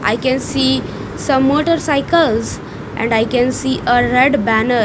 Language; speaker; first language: English; non-native, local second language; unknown